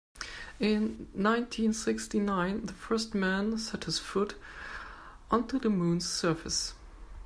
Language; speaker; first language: English; non-native, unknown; German